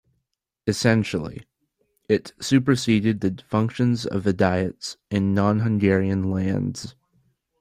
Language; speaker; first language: English; native; English